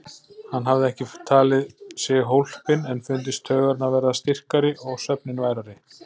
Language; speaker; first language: Icelandic; native; Icelandic